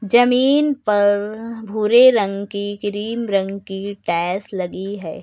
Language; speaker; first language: Hindi; native; Hindi